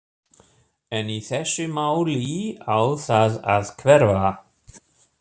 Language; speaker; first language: Icelandic; non-native, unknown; German